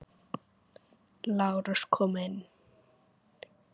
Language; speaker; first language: Icelandic; native; Icelandic